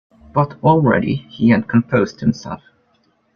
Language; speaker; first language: English; non-native, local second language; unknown